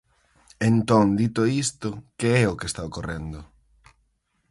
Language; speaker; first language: Galician; native; Galician